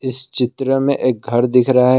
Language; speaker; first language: Hindi; non-native, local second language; Assamese